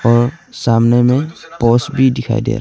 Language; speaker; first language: Hindi; non-native, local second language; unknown